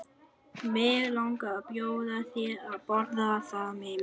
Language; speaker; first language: Icelandic; non-native, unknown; Vietnamese